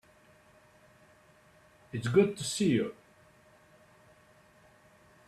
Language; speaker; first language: English; native; English